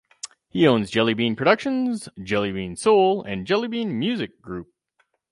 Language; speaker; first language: English; native; English